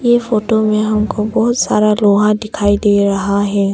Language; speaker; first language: Hindi; early bilingual, other home language; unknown